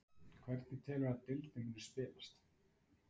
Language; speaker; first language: Icelandic; native; Icelandic